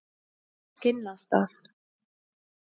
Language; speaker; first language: Icelandic; native; Icelandic